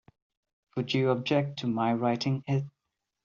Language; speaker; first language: English; non-native, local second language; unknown